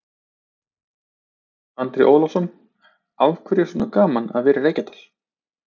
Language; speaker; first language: Icelandic; native; Icelandic